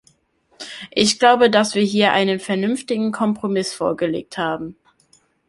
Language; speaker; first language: German; native; German